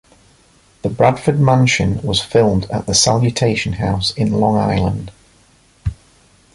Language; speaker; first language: English; native; English